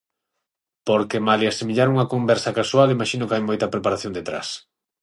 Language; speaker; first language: Galician; non-native, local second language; Spanish